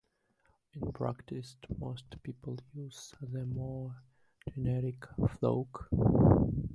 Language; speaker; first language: English; native; English